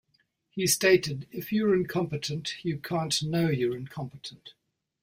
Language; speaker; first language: English; native; English